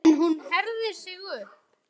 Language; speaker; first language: Icelandic; native; Icelandic